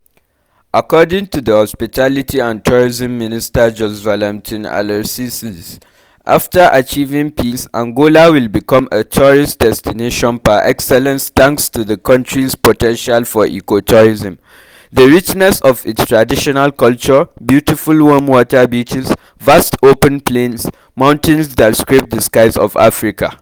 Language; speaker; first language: English; non-native, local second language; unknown